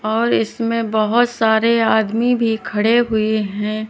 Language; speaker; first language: Hindi; native; Hindi